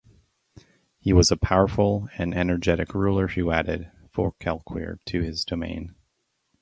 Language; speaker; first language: English; native; English